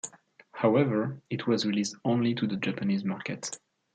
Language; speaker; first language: English; non-native, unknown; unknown